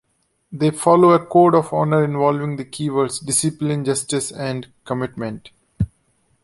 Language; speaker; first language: English; non-native, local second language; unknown